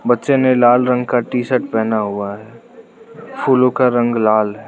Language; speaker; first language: Hindi; non-native, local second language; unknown